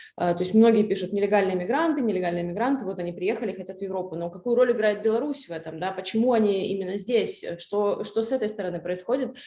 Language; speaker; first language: Russian; native; Russian